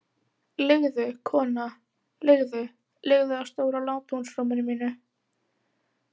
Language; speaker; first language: Icelandic; native; Icelandic